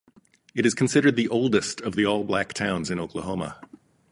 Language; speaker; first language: English; native; English